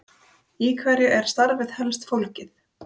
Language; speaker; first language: Icelandic; native; Icelandic